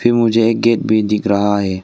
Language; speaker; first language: Hindi; non-native, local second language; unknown